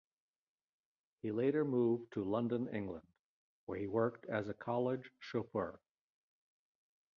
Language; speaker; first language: English; native; English